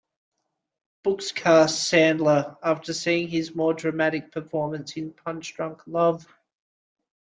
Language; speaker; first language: English; native; English